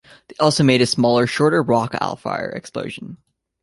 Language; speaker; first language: English; native; English